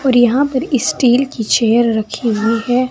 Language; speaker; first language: Hindi; native; Hindi